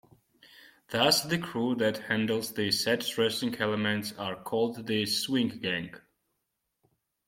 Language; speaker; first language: English; non-native, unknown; Georgian